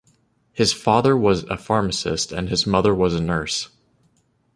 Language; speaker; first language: English; native; English